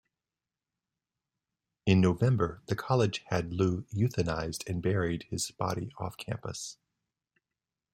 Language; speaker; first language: English; native; English